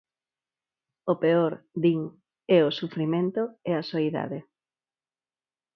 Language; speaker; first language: Galician; non-native, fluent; Spanish